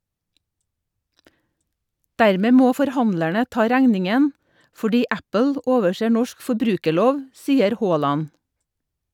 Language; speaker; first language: Norwegian; native; Norwegian